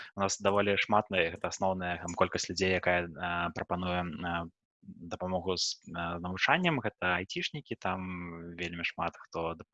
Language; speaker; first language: Belarusian; non-native, local second language; Russian